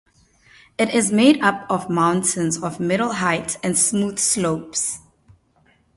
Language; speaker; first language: English; non-native, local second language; Northern Sotho